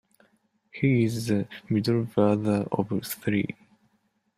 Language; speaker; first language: English; non-native, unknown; Japanese